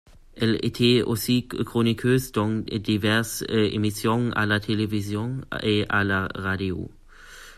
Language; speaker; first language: French; non-native, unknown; German